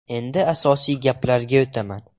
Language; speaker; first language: Uzbek; non-native, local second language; Russian